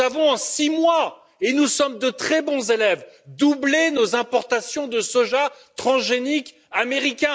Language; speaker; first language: French; native; French